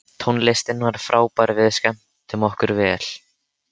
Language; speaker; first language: Icelandic; native; Icelandic